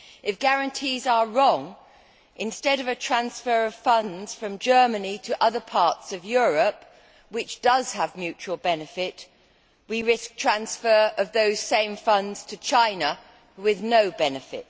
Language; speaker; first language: English; native; English